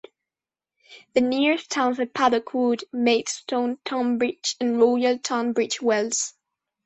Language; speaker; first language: English; non-native, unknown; Spanish